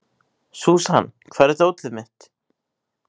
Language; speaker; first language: Icelandic; native; Icelandic